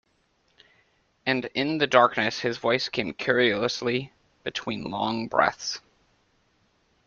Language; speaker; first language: English; native; English